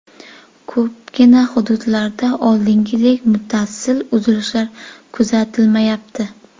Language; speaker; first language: Uzbek; native; Uzbek